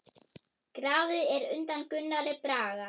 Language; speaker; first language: Icelandic; non-native, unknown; German